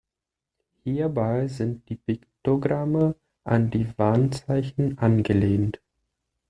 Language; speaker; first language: German; non-native, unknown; Portuguese